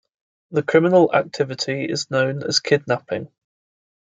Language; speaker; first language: English; native; English